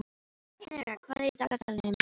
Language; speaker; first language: Icelandic; non-native, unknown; Filipino